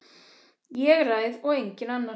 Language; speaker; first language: Icelandic; native; Icelandic